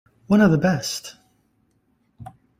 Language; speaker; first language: English; native; English